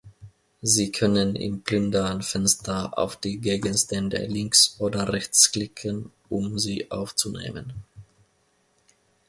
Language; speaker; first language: German; non-native, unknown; Finnish